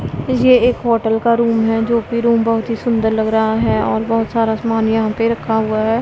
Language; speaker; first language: Hindi; non-native, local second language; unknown